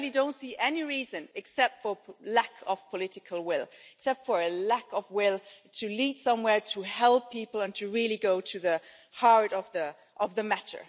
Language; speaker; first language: English; non-native, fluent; German